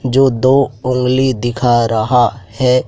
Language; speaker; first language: Hindi; native; Hindi